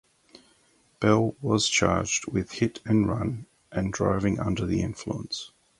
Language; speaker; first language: English; native; English